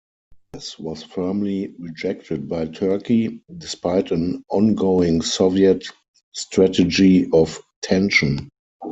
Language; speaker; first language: English; non-native, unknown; German